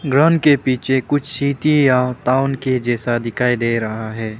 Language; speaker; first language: Hindi; non-native, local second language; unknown